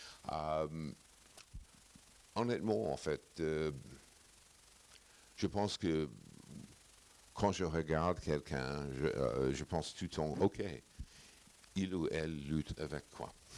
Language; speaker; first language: French; non-native, fluent; English